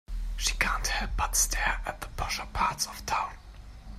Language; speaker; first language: English; non-native, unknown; German